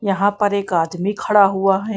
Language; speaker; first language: Hindi; non-native, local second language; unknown